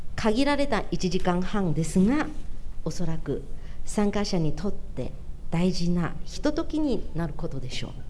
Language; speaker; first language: Japanese; non-native, fluent; Chinese